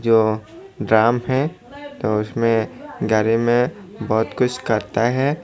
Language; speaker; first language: Hindi; non-native, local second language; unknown